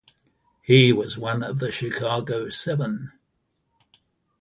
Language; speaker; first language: English; native; English